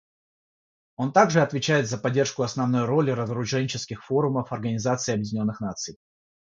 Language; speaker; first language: Russian; non-native, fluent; Georgian